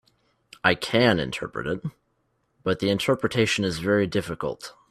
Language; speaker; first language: English; native; English